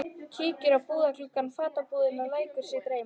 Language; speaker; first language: Icelandic; native; Icelandic